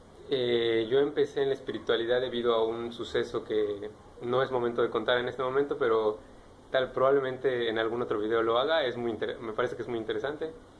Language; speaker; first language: Spanish; native; Spanish